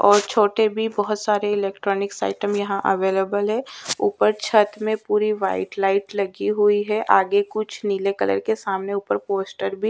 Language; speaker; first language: Hindi; native; Hindi